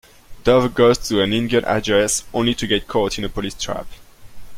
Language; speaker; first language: English; non-native, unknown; French